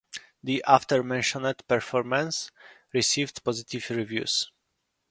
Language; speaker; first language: English; non-native, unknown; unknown